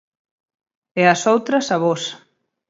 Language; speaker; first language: Galician; native; Galician